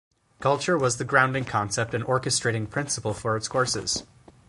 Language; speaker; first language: English; native; English